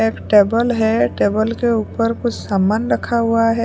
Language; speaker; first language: Hindi; non-native, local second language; Punjabi